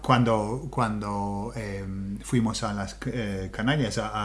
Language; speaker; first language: Spanish; non-native, fluent; English